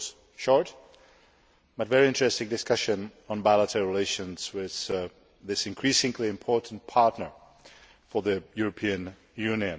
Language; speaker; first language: English; non-native, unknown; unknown